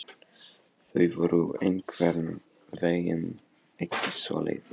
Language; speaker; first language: Icelandic; non-native, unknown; Polish